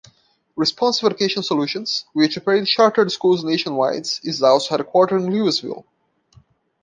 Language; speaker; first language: English; non-native, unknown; Portuguese